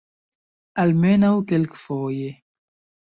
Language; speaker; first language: Esperanto; non-native, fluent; Chinese